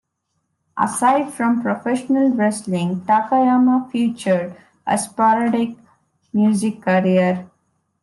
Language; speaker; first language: English; non-native, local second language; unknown